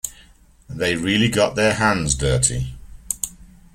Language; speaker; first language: English; native; English